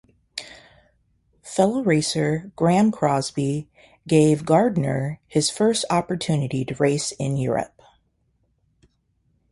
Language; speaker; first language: English; native; English